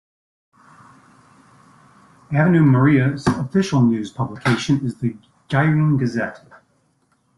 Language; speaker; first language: English; native; English